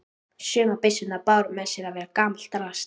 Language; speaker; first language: Icelandic; native; Icelandic